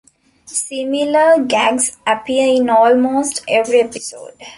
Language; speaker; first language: English; non-native, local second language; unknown